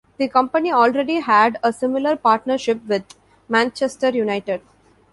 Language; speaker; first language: English; non-native, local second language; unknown